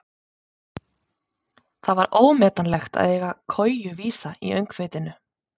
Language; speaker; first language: Icelandic; native; Icelandic